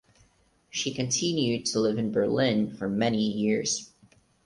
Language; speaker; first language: English; non-native, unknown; Portuguese